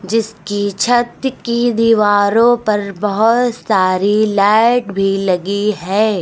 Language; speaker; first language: Hindi; native; Hindi